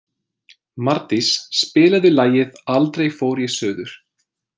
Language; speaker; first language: Icelandic; non-native, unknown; English